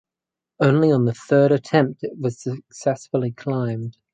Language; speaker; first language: English; native; English